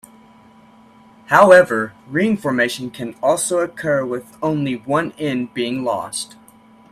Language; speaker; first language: English; native; English